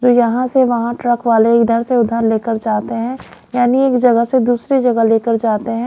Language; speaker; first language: Hindi; native; Hindi